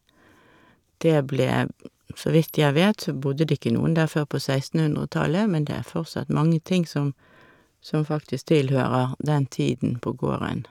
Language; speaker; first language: Norwegian; native; Norwegian